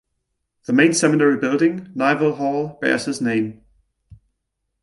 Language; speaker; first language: English; non-native, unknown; German